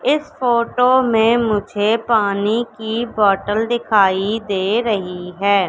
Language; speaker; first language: Hindi; native; Hindi